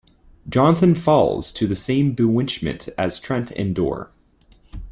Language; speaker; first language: English; native; English